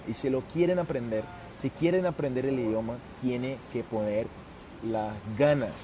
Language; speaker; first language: Spanish; non-native, related language; Portuguese